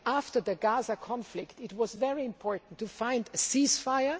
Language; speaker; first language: English; non-native, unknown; German